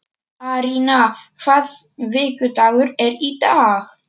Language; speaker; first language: Icelandic; non-native, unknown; Polish